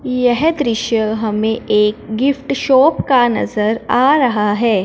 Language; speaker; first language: Hindi; non-native, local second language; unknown